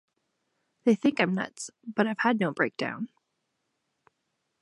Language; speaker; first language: English; non-native, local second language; French